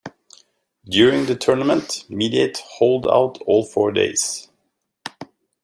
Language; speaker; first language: English; native; English